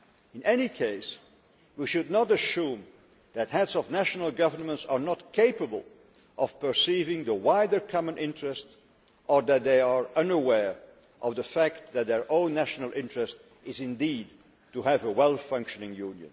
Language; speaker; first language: English; non-native, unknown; Dutch